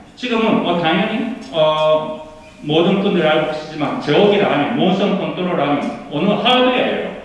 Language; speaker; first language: Korean; early bilingual, heritage; Korean